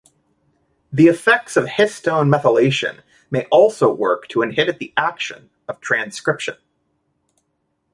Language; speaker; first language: English; native; English